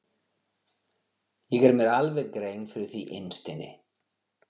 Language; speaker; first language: Icelandic; non-native, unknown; Portuguese